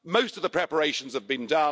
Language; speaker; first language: English; native; English